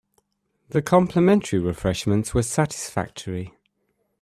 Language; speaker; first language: English; native; English